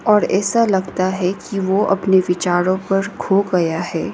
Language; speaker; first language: Hindi; non-native, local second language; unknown